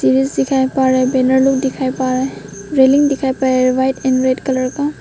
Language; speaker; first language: Hindi; non-native, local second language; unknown